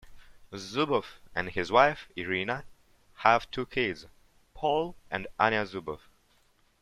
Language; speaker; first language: English; non-native, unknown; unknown